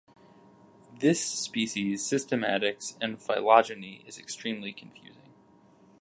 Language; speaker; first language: English; native; English